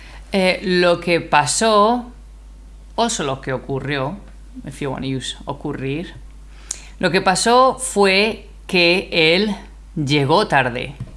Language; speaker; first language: Spanish; native; Spanish